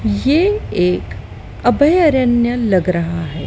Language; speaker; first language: Hindi; native; Hindi